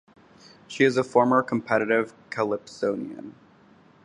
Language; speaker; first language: English; native; English